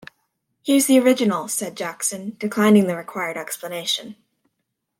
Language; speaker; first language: English; native; English